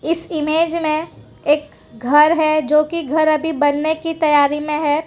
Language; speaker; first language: Hindi; non-native, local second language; Gujarati